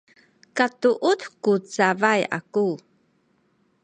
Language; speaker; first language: Sakizaya; non-native, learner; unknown